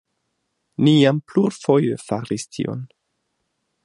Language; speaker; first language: Esperanto; non-native, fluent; German